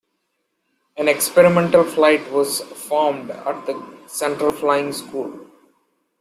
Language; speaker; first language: English; non-native, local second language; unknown